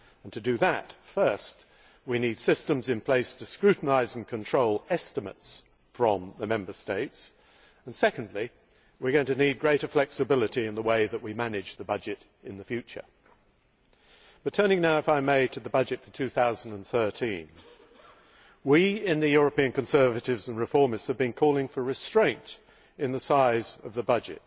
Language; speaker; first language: English; native; English